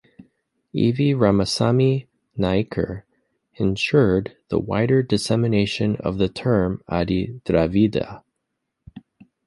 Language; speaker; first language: English; native; English